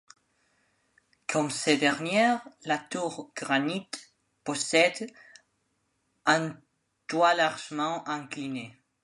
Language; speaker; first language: French; non-native, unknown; Spanish